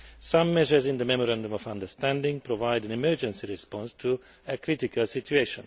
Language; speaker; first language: English; non-native, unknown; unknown